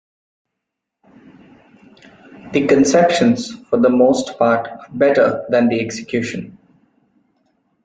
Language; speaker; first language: English; non-native, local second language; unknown